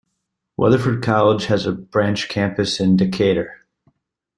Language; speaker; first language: English; native; English